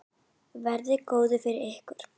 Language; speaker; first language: Icelandic; native; Icelandic